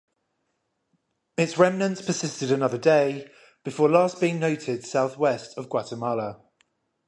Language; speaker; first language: English; native; English